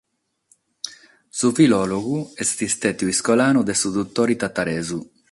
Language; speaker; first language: Sardinian; non-native, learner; Catalan